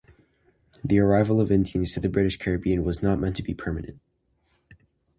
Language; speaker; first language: English; native; English